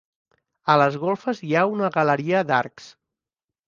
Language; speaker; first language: Catalan; native; Catalan